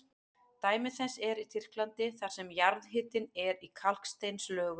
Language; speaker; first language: Icelandic; native; Icelandic